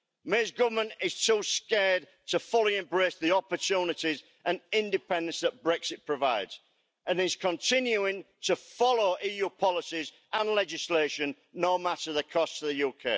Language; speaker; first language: English; native; English